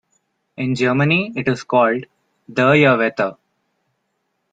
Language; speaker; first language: English; non-native, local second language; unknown